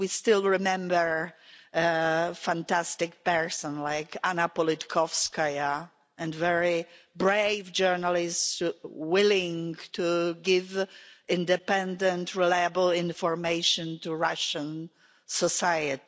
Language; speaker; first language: English; non-native, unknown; Polish